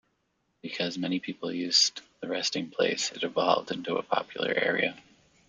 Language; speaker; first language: English; native; English